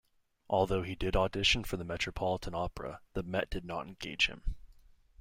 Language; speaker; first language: English; native; English